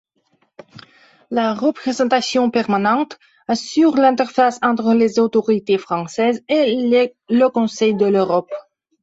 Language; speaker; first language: French; non-native, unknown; Belarusian